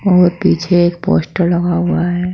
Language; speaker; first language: Hindi; native; Hindi